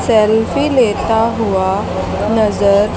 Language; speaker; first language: Hindi; native; Hindi